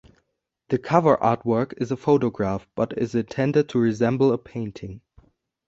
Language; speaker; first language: English; non-native, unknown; German